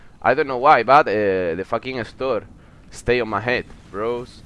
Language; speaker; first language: English; non-native, learner; Spanish